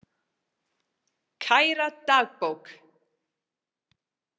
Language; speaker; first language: Icelandic; non-native, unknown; English